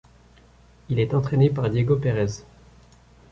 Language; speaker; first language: French; native; French